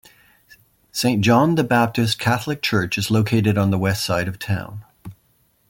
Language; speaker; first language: English; native; English